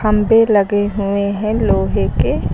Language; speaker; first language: Hindi; native; Hindi